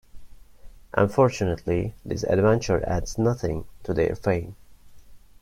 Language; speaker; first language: English; non-native, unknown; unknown